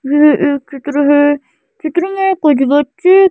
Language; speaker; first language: Hindi; native; Hindi